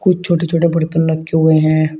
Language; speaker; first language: Hindi; native; Hindi